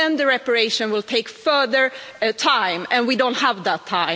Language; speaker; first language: English; non-native, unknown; Swedish